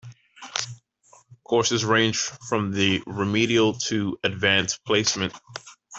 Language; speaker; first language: English; native; English